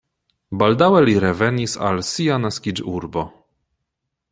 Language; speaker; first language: Esperanto; non-native, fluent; Polish